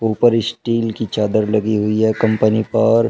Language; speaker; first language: Hindi; native; Hindi